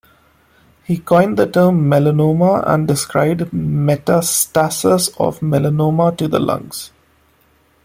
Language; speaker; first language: English; non-native, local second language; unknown